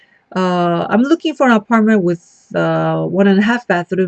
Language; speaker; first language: English; non-native, fluent; Korean